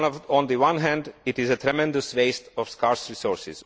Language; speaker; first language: English; non-native, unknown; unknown